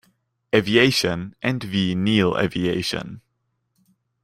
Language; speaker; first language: English; non-native, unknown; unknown